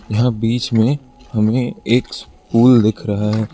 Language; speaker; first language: Hindi; non-native, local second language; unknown